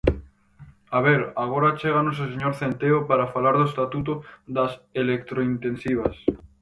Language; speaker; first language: Galician; native; Galician